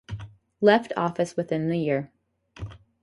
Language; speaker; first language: English; native; English